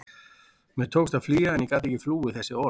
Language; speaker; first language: Icelandic; native; Icelandic